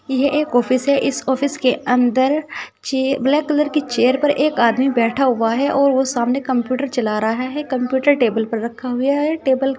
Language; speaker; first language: Hindi; native; Hindi